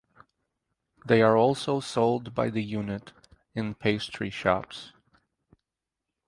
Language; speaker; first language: English; native; English